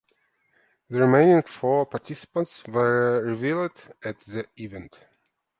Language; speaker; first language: English; non-native, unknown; Ukrainian